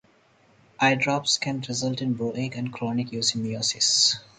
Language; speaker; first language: English; non-native, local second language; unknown